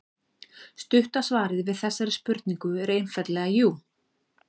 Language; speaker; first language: Icelandic; native; Icelandic